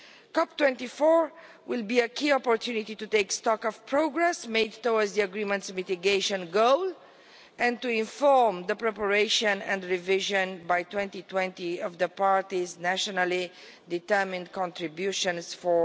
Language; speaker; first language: English; non-native, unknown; Romanian